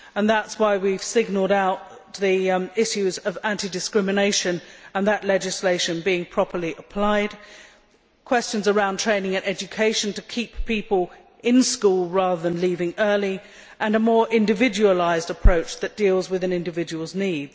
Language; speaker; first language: English; native; English